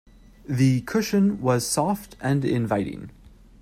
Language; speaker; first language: English; native; English